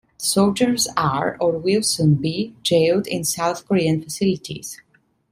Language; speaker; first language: English; non-native, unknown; Italian